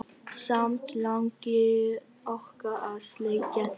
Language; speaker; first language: Icelandic; non-native, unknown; Vietnamese